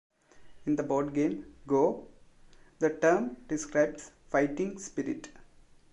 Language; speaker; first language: English; non-native, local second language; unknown